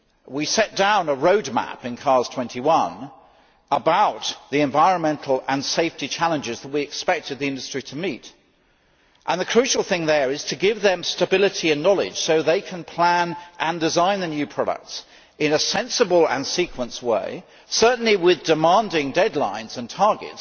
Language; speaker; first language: English; native; English